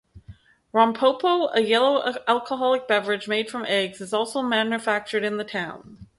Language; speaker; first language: English; native; English